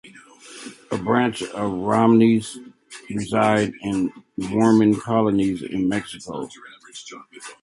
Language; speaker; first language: English; native; English